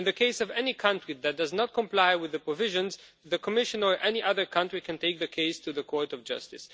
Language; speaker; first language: English; non-native, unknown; Romanian